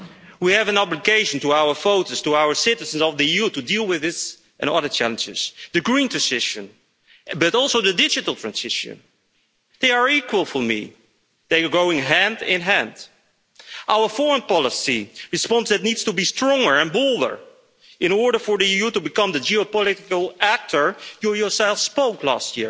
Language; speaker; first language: English; non-native, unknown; Dutch